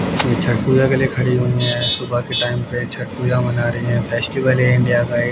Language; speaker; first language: Hindi; native; Hindi